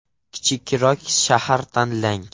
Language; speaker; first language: Uzbek; non-native, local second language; Russian